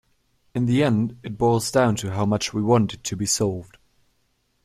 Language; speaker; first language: English; non-native, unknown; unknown